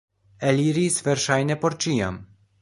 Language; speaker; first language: Esperanto; non-native, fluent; Polish